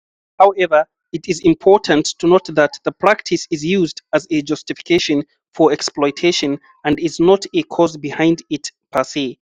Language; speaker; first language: English; non-native, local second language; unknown